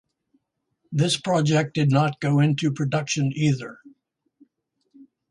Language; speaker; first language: English; native; English